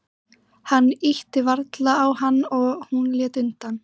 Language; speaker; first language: Icelandic; native; Icelandic